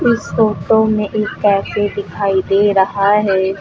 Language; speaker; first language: Hindi; native; Hindi